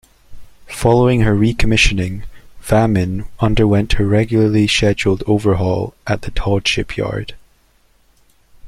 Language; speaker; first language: English; native; English